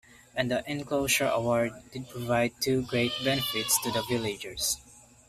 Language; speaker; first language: English; non-native, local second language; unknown